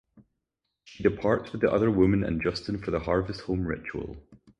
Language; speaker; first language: English; native; English